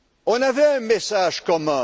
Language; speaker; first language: French; non-native, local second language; Dutch